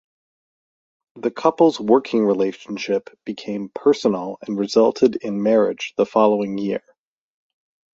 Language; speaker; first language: English; native; English